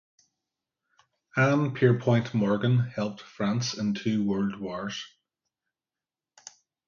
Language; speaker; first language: English; native; English